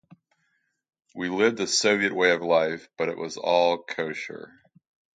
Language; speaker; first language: English; native; English